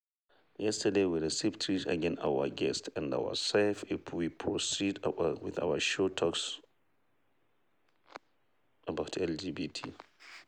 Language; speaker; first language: English; non-native, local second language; Hausa